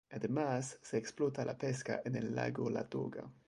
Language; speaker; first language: Spanish; non-native, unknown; French